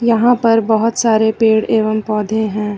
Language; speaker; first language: Hindi; native; Hindi